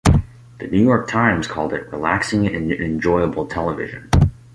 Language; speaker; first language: English; native; English